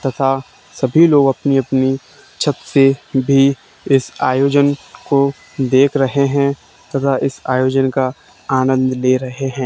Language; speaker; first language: Hindi; native; Hindi